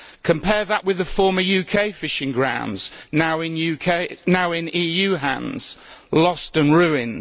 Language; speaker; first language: English; native; English